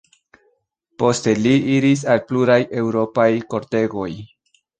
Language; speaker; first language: Esperanto; non-native, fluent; Spanish